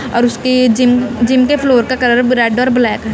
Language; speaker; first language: Hindi; non-native, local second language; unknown